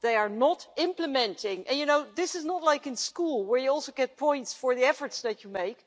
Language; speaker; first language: English; non-native, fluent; Dutch